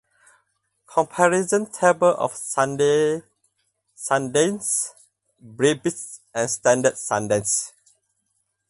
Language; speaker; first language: English; non-native, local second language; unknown